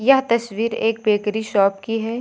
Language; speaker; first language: Hindi; native; Hindi